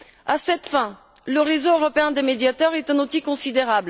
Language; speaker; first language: French; non-native, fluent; Bulgarian